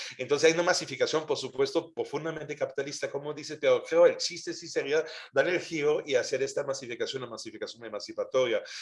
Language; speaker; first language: Spanish; non-native, fluent; German